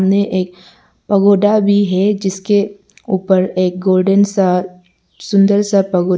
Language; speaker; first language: Hindi; non-native, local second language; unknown